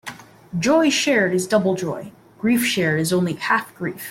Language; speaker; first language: English; native; English